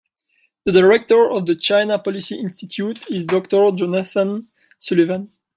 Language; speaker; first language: English; non-native, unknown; French